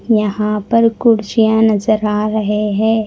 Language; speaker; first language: Hindi; non-native, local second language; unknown